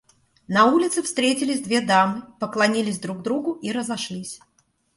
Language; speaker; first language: Russian; native; Russian